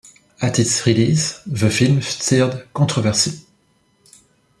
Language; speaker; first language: English; non-native, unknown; French